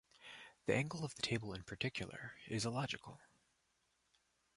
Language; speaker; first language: English; native; English